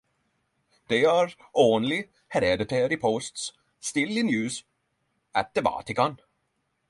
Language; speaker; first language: English; non-native, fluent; Norwegian